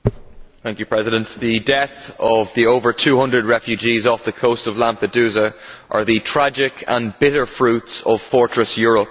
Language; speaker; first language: English; native; English